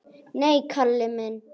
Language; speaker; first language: Icelandic; native; Icelandic